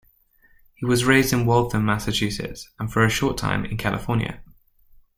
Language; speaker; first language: English; native; English